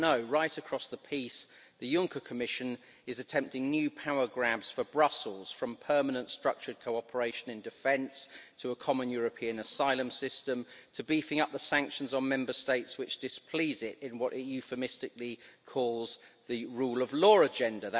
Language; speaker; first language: English; native; English